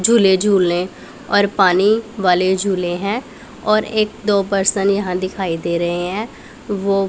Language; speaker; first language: Hindi; non-native, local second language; Punjabi